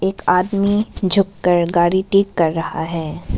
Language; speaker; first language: Hindi; non-native, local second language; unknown